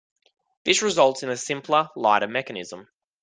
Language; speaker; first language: English; native; English